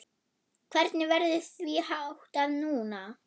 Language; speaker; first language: Icelandic; non-native, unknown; German